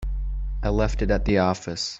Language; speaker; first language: English; native; English